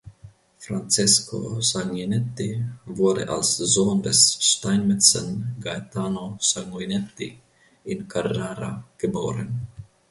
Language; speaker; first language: German; non-native, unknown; Finnish